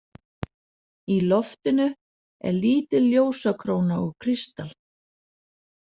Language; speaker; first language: Icelandic; non-native, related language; Danish